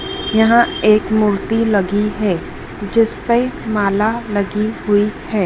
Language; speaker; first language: Hindi; native; Hindi